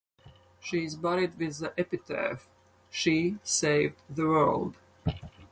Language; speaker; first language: English; non-native, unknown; Latvian